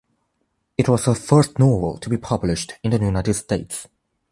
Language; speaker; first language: English; non-native, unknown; Chinese